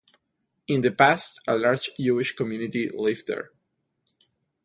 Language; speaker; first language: English; non-native, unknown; Spanish